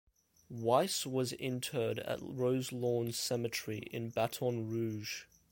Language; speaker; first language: English; native; English